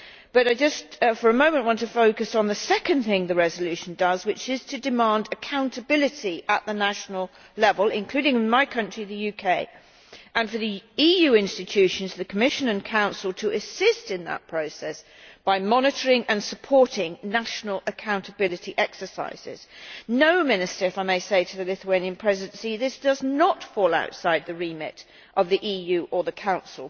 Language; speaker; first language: English; native; English